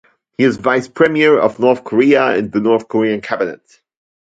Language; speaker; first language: English; non-native, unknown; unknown